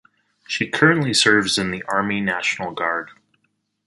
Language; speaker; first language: English; native; English